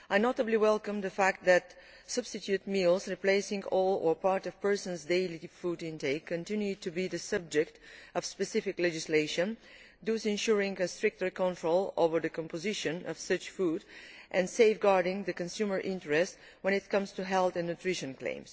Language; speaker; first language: English; non-native, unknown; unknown